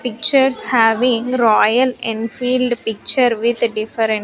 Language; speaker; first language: English; non-native, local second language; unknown